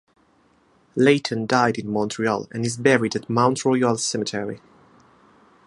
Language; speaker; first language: English; non-native, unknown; Italian